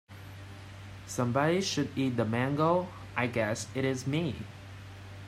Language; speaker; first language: English; non-native, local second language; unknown